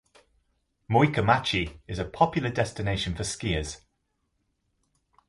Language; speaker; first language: English; native; English